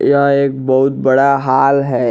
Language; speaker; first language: Hindi; native; Hindi